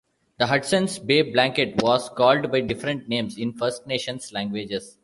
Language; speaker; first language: English; non-native, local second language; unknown